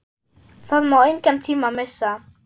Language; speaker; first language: Icelandic; non-native, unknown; German